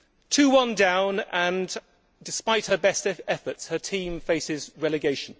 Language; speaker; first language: English; native; English